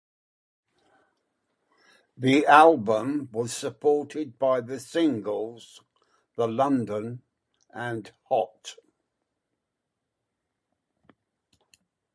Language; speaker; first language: English; native; English